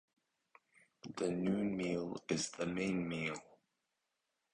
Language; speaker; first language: English; native; English